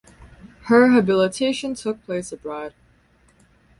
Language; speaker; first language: English; native; English